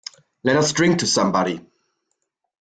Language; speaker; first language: English; non-native, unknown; German